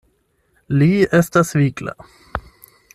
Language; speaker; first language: Esperanto; non-native, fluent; German